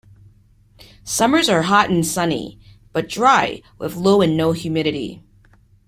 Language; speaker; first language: English; native; English